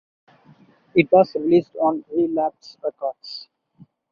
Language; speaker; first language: English; non-native, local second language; Tamil